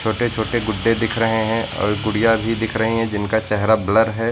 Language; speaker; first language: Hindi; native; Hindi